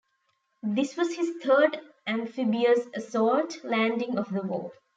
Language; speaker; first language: English; non-native, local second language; Tamil